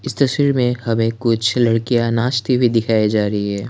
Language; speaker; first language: Hindi; non-native, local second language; Assamese